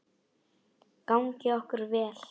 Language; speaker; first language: Icelandic; non-native, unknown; Polish